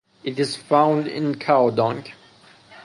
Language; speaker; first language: English; non-native, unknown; Persian